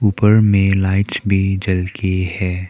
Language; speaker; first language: Hindi; non-native, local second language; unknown